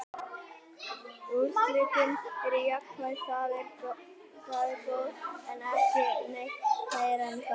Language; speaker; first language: Icelandic; native; Icelandic